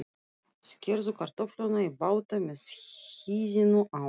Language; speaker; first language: Icelandic; non-native, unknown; Russian